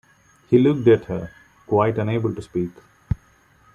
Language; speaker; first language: English; non-native, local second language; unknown